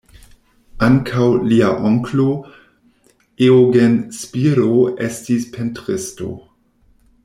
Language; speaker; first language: Esperanto; non-native, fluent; German